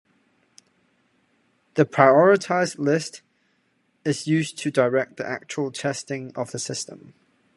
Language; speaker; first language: English; non-native, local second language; Cantonese